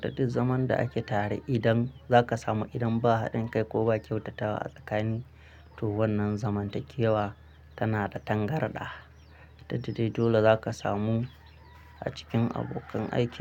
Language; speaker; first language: Hausa; non-native, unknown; Akan